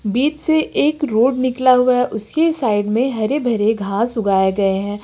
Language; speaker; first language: Hindi; native; Hindi